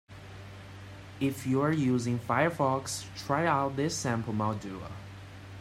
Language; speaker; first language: English; non-native, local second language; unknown